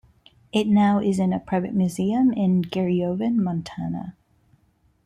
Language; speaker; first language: English; non-native, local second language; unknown